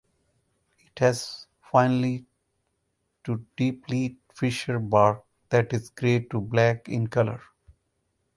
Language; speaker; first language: English; non-native, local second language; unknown